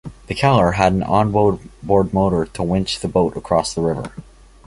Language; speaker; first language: English; native; English